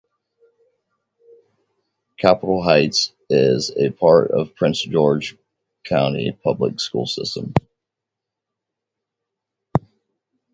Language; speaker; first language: English; native; English